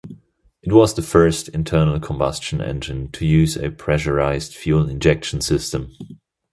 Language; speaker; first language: English; non-native, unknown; German